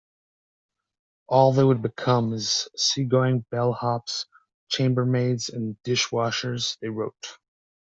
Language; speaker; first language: English; native; English